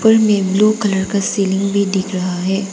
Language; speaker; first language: Hindi; non-native, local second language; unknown